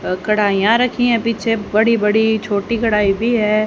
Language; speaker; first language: Hindi; native; Hindi